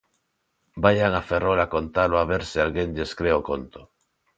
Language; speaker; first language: Galician; non-native, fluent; Spanish